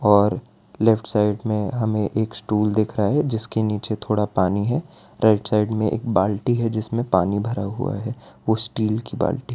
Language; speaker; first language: Hindi; non-native, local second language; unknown